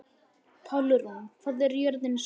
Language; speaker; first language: Icelandic; native; Icelandic